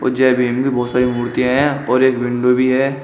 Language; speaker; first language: Hindi; native; Hindi